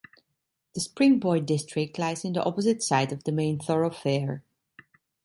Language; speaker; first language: English; non-native, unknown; Italian